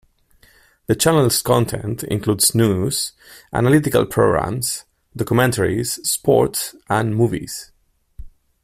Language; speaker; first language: English; non-native, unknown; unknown